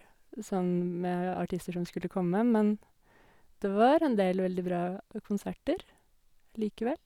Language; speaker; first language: Norwegian; native; Norwegian